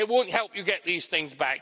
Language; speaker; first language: English; native; English